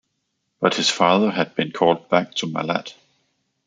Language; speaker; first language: English; non-native, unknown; Danish